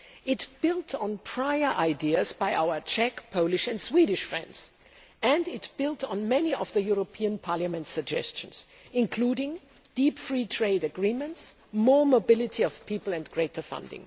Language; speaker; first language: English; non-native, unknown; German